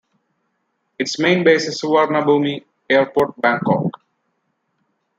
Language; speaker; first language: English; non-native, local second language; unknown